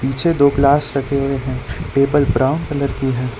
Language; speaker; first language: Hindi; non-native, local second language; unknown